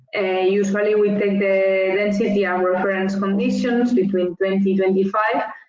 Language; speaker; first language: English; non-native, fluent; Spanish